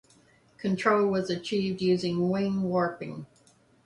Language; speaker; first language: English; native; English